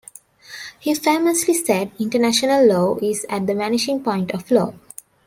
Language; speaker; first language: English; non-native, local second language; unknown